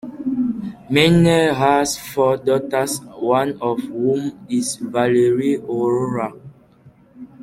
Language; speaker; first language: English; non-native, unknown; French